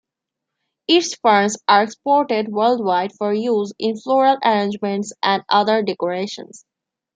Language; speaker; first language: English; non-native, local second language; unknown